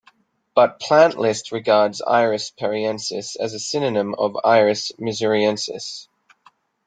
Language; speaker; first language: English; native; English